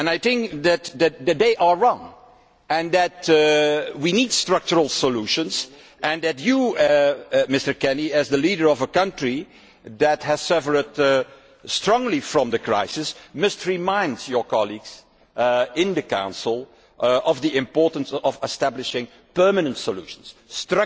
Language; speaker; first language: English; non-native, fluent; Dutch